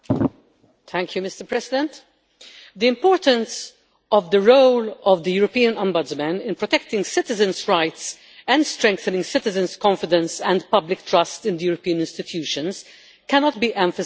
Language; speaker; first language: English; non-native, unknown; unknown